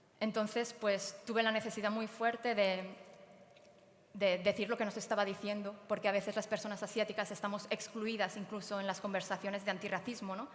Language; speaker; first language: Spanish; native; Spanish